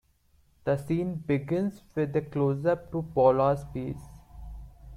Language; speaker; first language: English; non-native, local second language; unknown